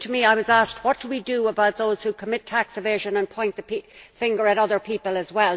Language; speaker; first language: English; native; English